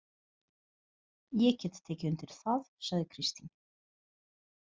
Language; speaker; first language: Icelandic; non-native, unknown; Portuguese